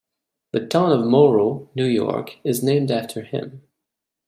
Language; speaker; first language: English; non-native, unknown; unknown